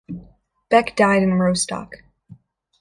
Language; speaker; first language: English; native; English